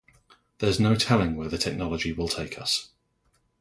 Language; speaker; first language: English; native; English